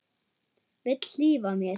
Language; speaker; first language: Icelandic; non-native, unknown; German